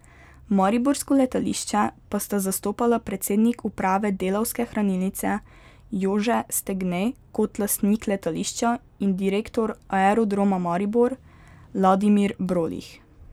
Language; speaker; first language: Slovenian; native; Slovenian